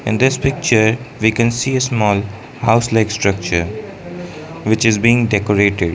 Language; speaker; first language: English; non-native, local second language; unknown